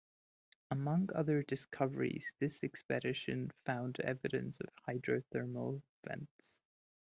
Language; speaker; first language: English; non-native, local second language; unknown